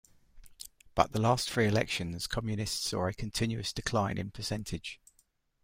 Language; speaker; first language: English; native; English